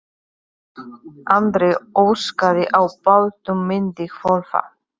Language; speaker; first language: Icelandic; non-native, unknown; Polish